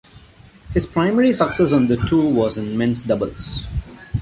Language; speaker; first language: English; non-native, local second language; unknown